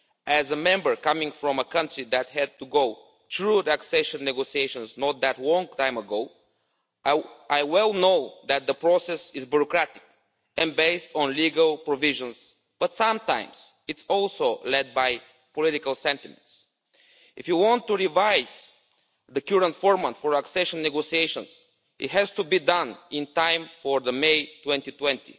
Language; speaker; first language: English; non-native, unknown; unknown